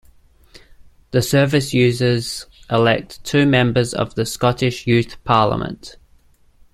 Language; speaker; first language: English; native; English